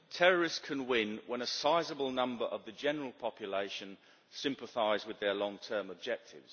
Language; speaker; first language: English; native; English